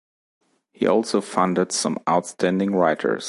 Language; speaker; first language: English; non-native, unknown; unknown